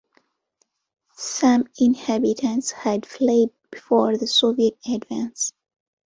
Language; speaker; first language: English; non-native, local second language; Ganda